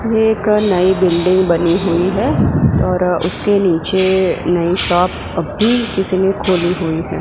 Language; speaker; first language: Hindi; non-native, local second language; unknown